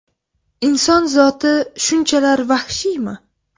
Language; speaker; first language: Uzbek; native; Uzbek